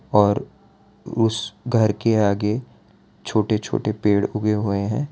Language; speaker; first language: Hindi; non-native, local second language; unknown